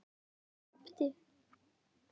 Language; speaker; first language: Icelandic; native; Icelandic